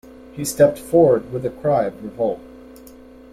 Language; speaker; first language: English; native; English